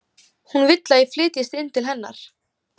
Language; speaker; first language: Icelandic; native; Icelandic